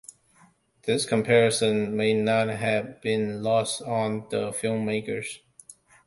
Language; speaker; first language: English; non-native, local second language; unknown